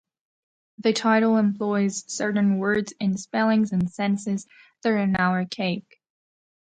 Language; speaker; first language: English; native; English